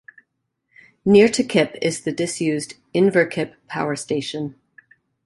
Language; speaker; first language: English; native; English